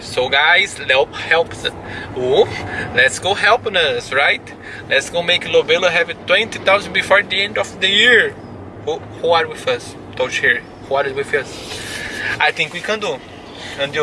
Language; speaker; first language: English; non-native, fluent; Portuguese